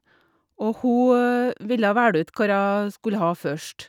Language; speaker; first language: Norwegian; native; Norwegian